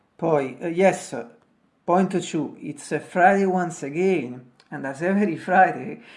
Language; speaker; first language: English; non-native, learner; Italian